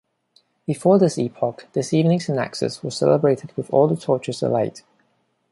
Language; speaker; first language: English; non-native, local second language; Cantonese